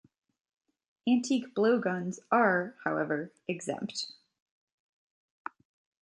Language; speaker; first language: English; native; English